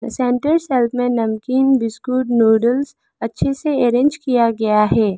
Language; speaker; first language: Hindi; early bilingual, other home language; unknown